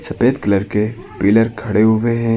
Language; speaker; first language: Hindi; native; Hindi